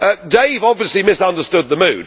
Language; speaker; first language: English; native; English